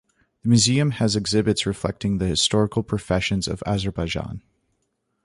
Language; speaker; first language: English; native; English